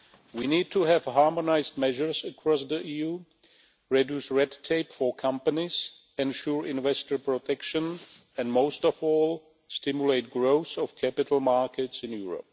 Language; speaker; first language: English; non-native, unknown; Czech